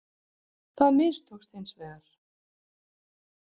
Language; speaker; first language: Icelandic; native; Icelandic